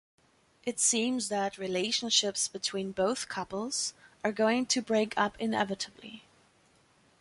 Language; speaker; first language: English; non-native, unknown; German